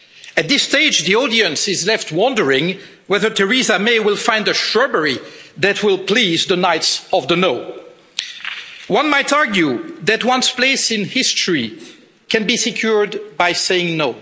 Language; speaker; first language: English; non-native, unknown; French